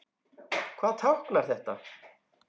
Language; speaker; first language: Icelandic; native; Icelandic